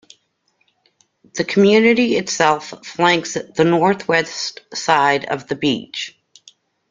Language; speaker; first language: English; native; English